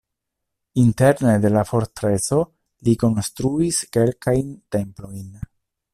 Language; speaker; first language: Esperanto; non-native, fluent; Italian